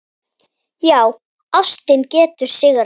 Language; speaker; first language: Icelandic; native; Icelandic